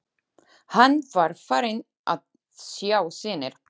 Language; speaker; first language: Icelandic; non-native, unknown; Slovak